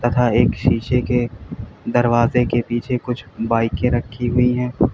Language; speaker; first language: Hindi; native; Hindi